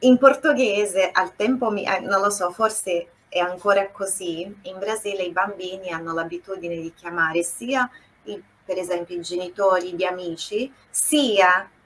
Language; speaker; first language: Italian; non-native, fluent; Portuguese